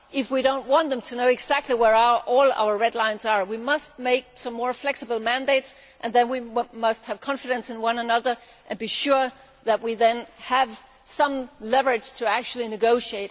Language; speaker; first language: English; non-native, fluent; Danish